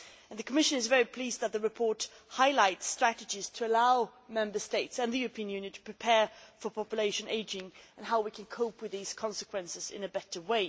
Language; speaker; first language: English; non-native, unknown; Swedish